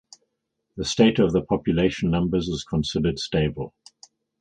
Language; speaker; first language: English; native; English